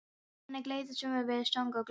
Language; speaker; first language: Icelandic; non-native, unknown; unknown